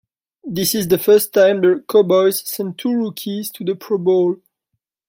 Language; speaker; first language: English; non-native, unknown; French